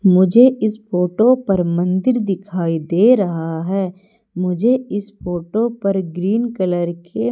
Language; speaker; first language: Hindi; native; Hindi